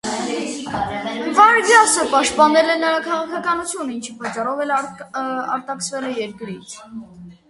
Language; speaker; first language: Armenian; native; Armenian